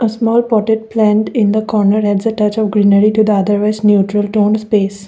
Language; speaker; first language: English; non-native, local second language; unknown